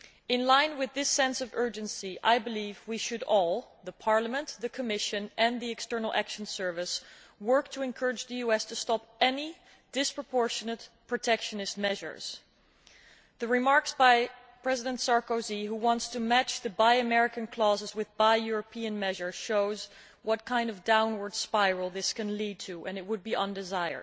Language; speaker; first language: English; non-native, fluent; Dutch